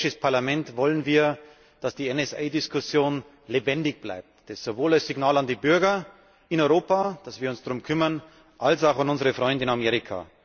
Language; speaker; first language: German; native; German